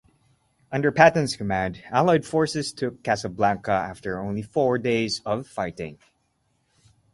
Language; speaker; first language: English; non-native, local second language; Cebuano